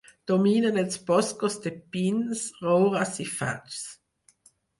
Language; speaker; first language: Catalan; non-native, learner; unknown